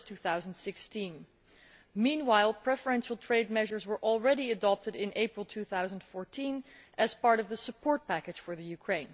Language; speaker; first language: English; non-native, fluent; Dutch